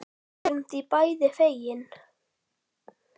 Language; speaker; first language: Icelandic; native; Icelandic